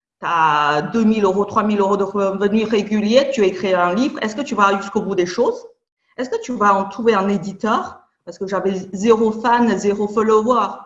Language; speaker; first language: French; non-native, fluent; Chinese